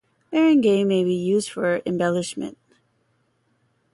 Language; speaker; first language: English; native; English